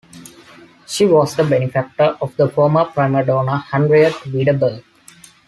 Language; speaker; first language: English; non-native, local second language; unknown